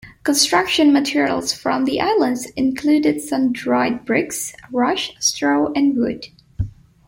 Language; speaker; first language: English; non-native, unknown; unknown